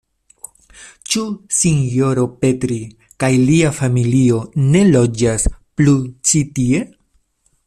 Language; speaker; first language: Esperanto; non-native, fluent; Spanish